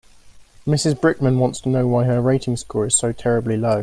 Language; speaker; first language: English; native; English